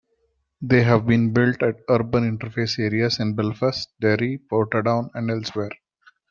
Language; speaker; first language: English; non-native, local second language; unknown